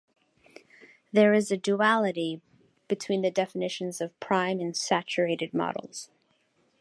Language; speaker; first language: English; native; English